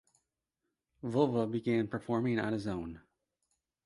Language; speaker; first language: English; native; English